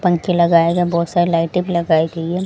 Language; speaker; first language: Hindi; native; Hindi